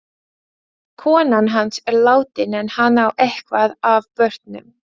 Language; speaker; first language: Icelandic; non-native, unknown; Latvian